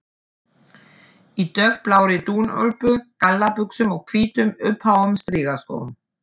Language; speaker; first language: Icelandic; non-native, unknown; German